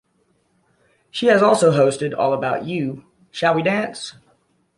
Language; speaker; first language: English; native; English